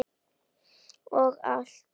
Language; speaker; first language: Icelandic; native; Icelandic